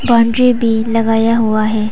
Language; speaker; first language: Hindi; non-native, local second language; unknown